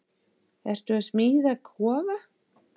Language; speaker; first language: Icelandic; non-native, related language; Danish